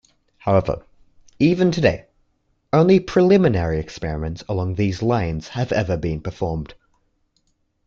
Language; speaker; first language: English; native; English